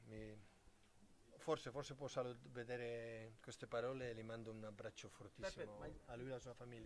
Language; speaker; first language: Italian; non-native, fluent; Catalan